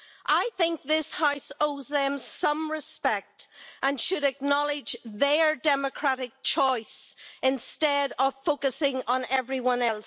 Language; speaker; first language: English; native; English